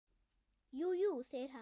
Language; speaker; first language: Icelandic; non-native, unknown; German